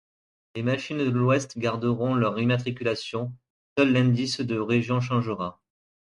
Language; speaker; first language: French; native; French